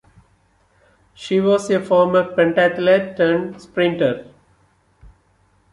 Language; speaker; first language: English; non-native, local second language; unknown